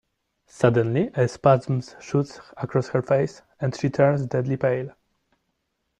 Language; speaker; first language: English; non-native, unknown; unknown